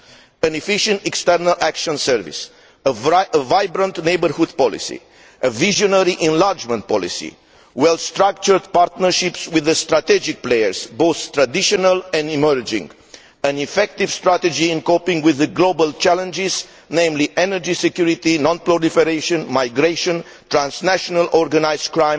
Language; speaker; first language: English; non-native, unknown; Romanian